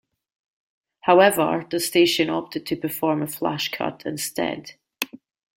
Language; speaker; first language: English; native; English